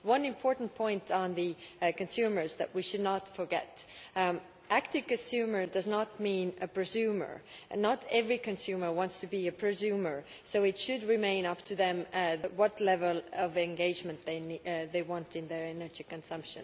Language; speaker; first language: English; non-native, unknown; Estonian